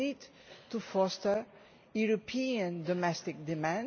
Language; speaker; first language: English; non-native, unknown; Portuguese